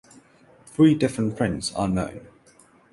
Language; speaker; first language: English; non-native, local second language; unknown